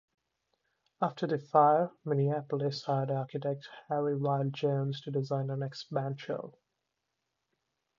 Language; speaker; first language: English; non-native, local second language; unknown